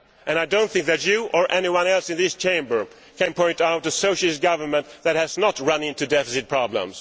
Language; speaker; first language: English; non-native, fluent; Swedish